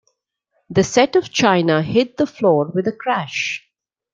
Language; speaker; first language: English; non-native, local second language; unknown